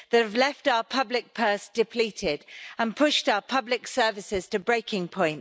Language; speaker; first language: English; native; English